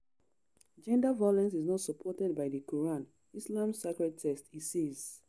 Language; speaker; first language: English; non-native, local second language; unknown